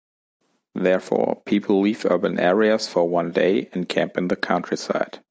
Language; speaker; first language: English; non-native, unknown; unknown